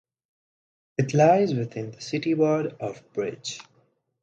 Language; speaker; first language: English; non-native, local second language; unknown